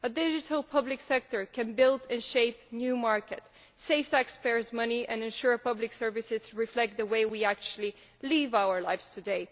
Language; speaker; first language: English; non-native, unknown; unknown